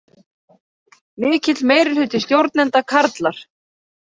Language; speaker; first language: Icelandic; native; Icelandic